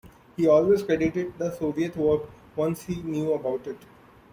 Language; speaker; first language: English; non-native, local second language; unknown